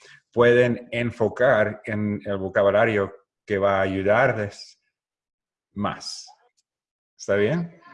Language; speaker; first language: Spanish; non-native, learner; English